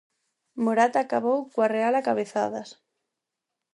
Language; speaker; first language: Galician; non-native, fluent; Spanish